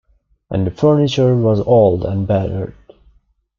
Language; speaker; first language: English; non-native, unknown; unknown